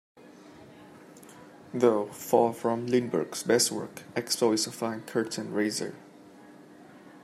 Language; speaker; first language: English; native; English